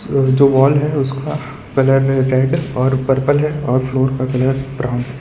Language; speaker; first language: Hindi; non-native, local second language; Gujarati